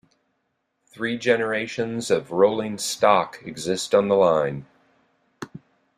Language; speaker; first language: English; native; English